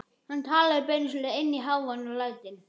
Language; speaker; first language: Icelandic; native; Icelandic